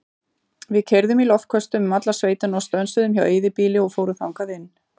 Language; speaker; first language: Icelandic; native; Icelandic